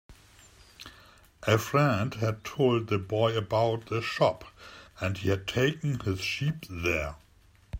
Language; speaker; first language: English; native; English